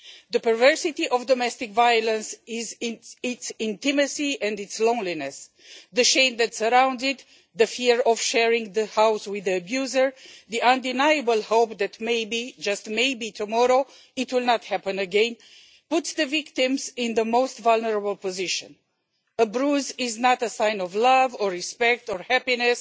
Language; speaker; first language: English; non-native, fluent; Romanian